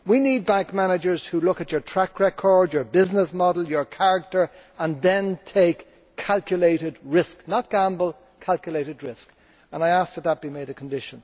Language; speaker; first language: English; native; English